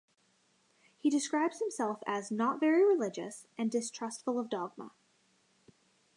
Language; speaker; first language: English; native; English